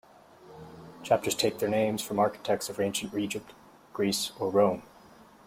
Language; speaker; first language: English; native; English